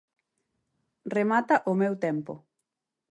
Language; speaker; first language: Galician; native; Galician